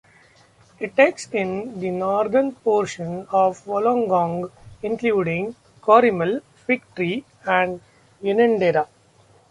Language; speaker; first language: English; non-native, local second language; Marathi